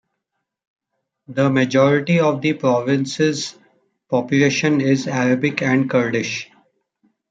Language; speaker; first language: English; non-native, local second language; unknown